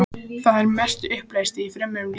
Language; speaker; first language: Icelandic; native; Icelandic